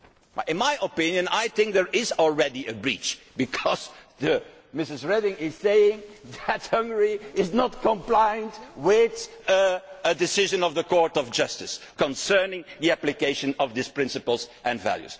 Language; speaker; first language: English; non-native, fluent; Dutch